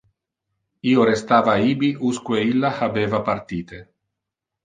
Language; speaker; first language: Interlingua; non-native, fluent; Italian